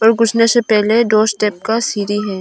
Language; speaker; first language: Hindi; non-native, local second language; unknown